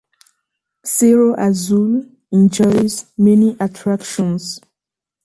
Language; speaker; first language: English; native; English